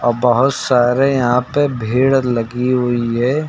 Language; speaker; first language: Hindi; native; Hindi